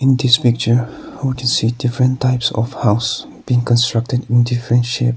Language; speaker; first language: English; non-native, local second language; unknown